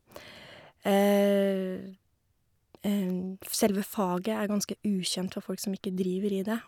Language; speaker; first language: Norwegian; native; Norwegian